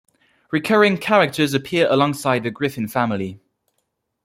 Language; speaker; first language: English; non-native, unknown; French